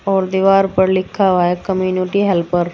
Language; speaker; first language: Hindi; native; Hindi